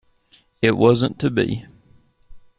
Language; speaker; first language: English; native; English